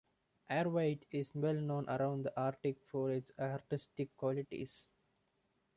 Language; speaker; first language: English; non-native, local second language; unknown